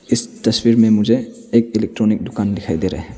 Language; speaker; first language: Hindi; non-native, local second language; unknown